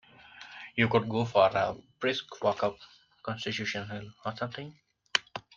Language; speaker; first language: English; non-native, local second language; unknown